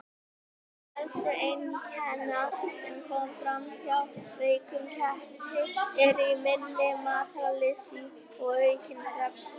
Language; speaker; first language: Icelandic; native; Icelandic